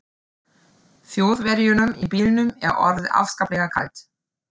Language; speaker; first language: Icelandic; non-native, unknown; German